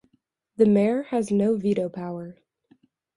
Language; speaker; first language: English; native; English